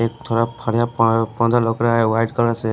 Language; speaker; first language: Hindi; non-native, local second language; Bhojpuri